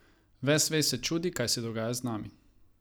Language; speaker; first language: Slovenian; non-native, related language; Croatian